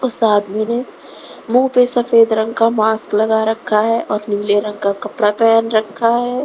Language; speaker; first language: Hindi; native; Hindi